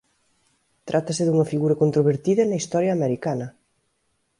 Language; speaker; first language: Galician; native; Galician